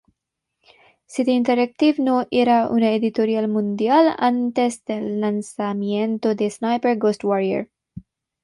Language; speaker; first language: Spanish; non-native, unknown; Bangla